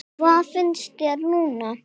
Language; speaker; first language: Icelandic; non-native, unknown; English